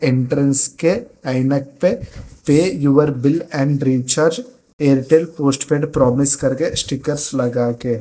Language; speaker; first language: Hindi; non-native, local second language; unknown